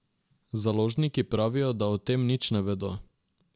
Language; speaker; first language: Slovenian; non-native, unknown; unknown